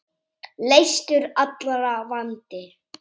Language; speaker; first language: Icelandic; native; Icelandic